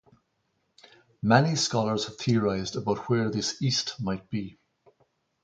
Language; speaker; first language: English; native; English